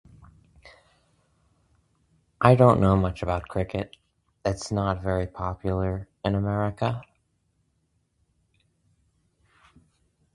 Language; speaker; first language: English; native; English